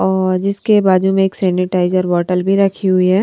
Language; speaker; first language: Hindi; non-native, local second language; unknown